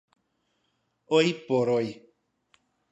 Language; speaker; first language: Spanish; non-native, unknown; English